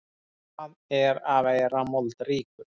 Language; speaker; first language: Icelandic; native; Icelandic